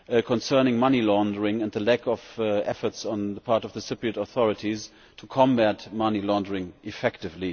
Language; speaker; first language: English; non-native, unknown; German